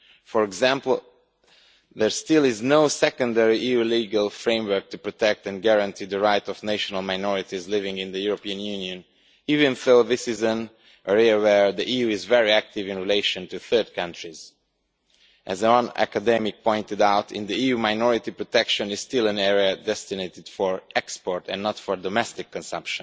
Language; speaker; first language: English; non-native, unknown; Romanian